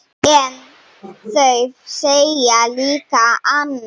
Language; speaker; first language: Icelandic; non-native, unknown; Slovenian